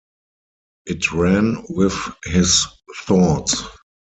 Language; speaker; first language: English; non-native, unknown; German